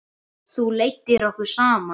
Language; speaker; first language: Icelandic; native; Icelandic